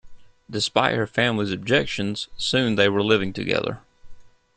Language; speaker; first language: English; native; English